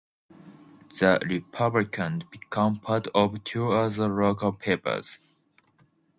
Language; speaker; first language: English; non-native, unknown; Japanese